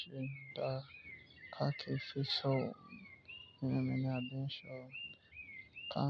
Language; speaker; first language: Hausa; non-native, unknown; Yoruba